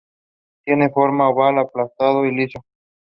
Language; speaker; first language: English; non-native, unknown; Spanish